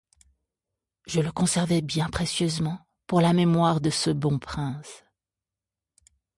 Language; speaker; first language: French; native; French